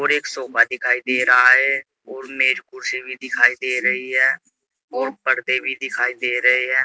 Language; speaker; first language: Hindi; native; Hindi